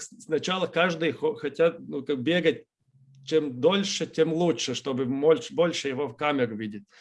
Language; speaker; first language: Russian; non-native, fluent; Latvian